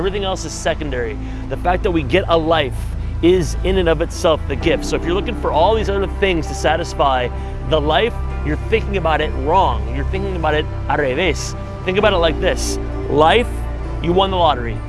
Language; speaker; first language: English; native; English